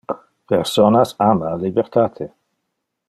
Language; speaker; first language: Interlingua; non-native, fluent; Dutch